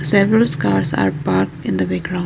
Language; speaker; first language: English; non-native, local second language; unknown